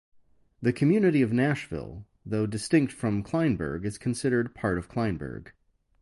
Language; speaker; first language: English; native; English